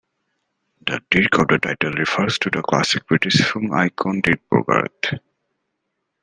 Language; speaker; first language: English; native; English